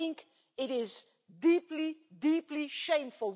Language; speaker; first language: English; non-native, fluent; Dutch